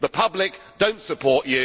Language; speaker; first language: English; native; English